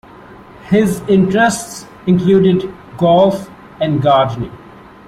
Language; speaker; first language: English; non-native, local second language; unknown